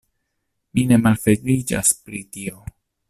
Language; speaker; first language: Esperanto; non-native, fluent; Italian